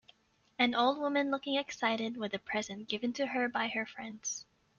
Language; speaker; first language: English; native; English